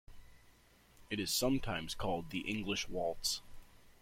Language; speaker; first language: English; native; English